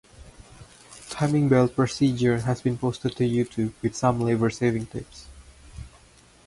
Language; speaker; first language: English; non-native, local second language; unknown